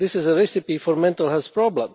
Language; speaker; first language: English; non-native, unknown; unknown